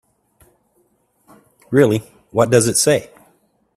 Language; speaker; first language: English; native; English